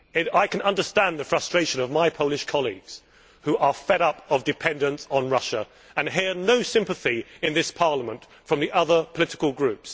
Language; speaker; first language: English; native; English